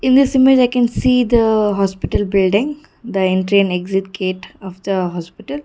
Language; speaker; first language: English; non-native, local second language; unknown